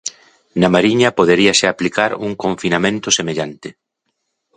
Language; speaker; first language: Galician; native; Galician